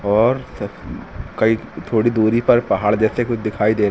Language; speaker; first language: Hindi; native; Hindi